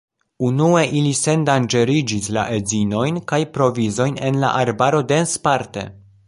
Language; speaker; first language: Esperanto; non-native, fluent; Polish